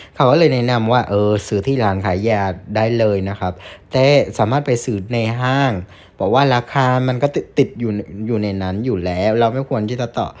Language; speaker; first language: Thai; non-native, fluent; Vietnamese